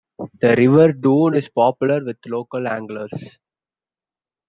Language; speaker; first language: English; non-native, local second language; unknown